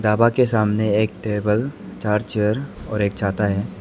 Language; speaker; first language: Hindi; non-native, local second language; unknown